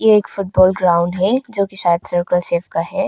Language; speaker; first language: Hindi; non-native, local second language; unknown